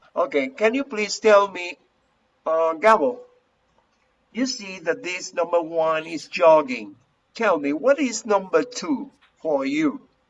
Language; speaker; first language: English; non-native, fluent; Spanish